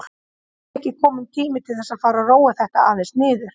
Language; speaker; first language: Icelandic; native; Icelandic